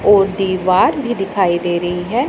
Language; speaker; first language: Hindi; non-native, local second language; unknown